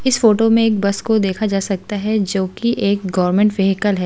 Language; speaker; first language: Hindi; native; Hindi